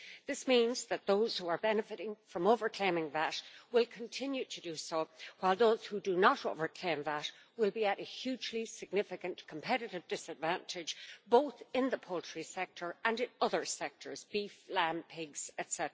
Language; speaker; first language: English; native; English